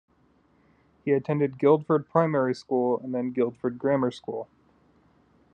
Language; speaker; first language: English; native; English